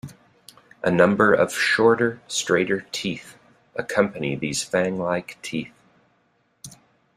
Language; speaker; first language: English; native; English